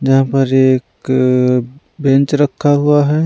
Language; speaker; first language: Hindi; non-native, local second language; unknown